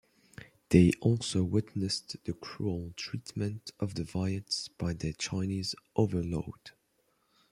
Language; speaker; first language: English; non-native, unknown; French